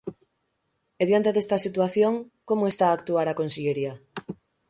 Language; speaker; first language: Galician; native; Galician